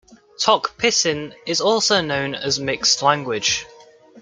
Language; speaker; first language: English; native; English